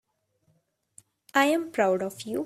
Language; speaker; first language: English; non-native, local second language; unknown